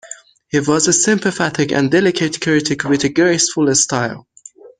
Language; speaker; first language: English; non-native, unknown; Persian